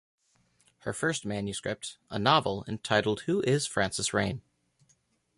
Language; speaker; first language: English; native; English